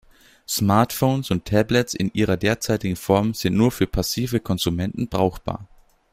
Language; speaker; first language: German; native; German